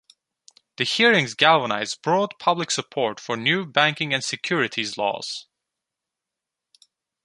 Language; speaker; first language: English; non-native, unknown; Turkish